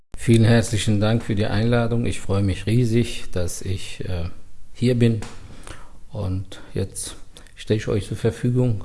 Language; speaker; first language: German; non-native, fluent; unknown